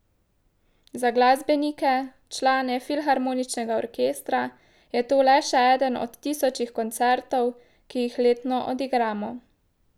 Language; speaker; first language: Slovenian; native; Slovenian